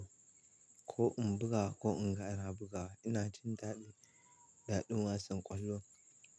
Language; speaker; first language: Hausa; native; Hausa